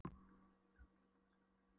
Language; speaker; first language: Icelandic; non-native, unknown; Polish